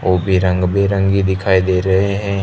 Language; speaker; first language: Hindi; non-native, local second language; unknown